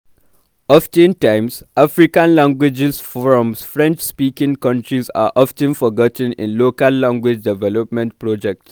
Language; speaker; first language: English; non-native, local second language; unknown